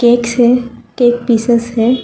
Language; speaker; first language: Hindi; non-native, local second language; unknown